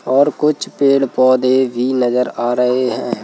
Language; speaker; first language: Hindi; native; Hindi